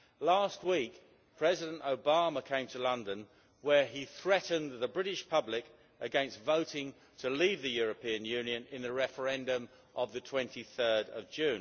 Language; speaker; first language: English; native; English